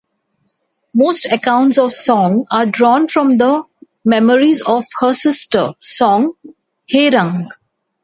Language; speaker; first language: English; non-native, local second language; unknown